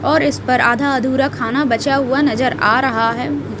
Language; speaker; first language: Hindi; native; Hindi